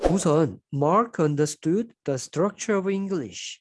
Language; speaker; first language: English; non-native, fluent; Korean